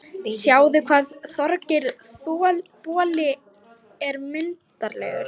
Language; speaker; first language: Icelandic; non-native, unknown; Lithuanian